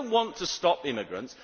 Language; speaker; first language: English; native; English